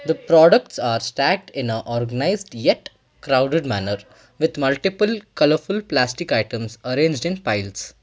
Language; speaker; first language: English; non-native, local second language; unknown